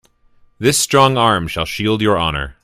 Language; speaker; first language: English; native; English